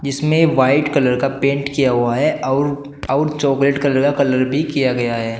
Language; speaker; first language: Hindi; native; Hindi